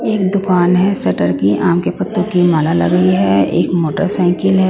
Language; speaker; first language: Hindi; non-native, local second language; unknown